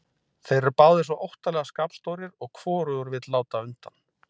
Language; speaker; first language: Icelandic; native; Icelandic